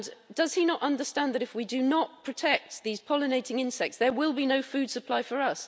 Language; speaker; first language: English; native; English